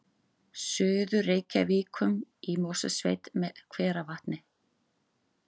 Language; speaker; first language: Icelandic; native; Icelandic